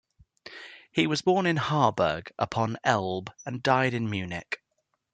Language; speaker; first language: English; native; English